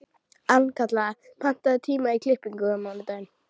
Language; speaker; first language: Icelandic; native; Icelandic